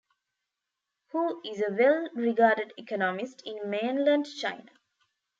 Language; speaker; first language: English; non-native, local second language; Tamil